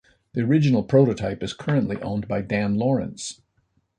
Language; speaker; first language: English; native; English